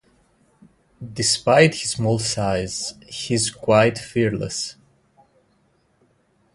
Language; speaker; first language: English; native; English